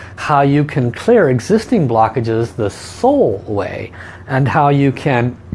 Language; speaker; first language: English; native; English